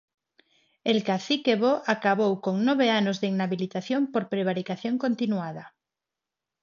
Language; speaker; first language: Galician; non-native, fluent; Spanish